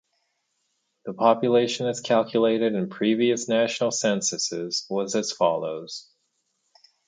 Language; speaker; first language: English; native; English